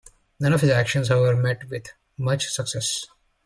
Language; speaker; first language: English; native; English